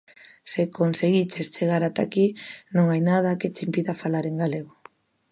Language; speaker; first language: Galician; native; Galician